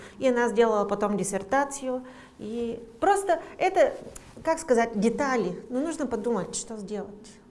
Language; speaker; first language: Russian; non-native, fluent; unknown